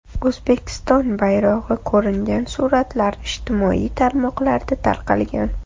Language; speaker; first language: Uzbek; native; Uzbek